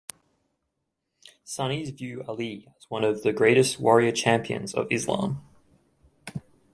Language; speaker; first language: English; native; English